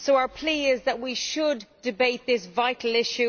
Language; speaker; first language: English; native; English